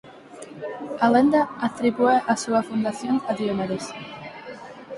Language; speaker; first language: Galician; non-native, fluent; Spanish